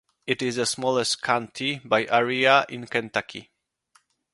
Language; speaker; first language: English; non-native, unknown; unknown